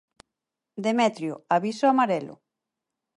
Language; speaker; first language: Galician; native; Galician